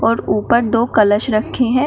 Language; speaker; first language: Hindi; native; Hindi